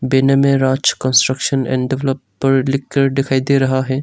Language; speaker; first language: Hindi; non-native, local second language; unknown